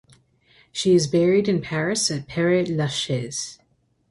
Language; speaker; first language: English; native; English